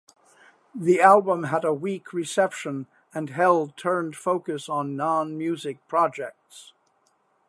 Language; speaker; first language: English; native; English